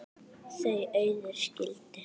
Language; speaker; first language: Icelandic; native; Icelandic